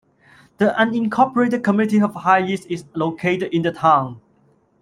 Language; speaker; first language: English; non-native, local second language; Cantonese